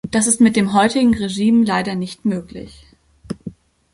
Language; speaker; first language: German; native; German